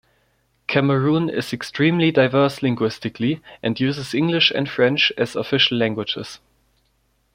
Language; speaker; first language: English; non-native, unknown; German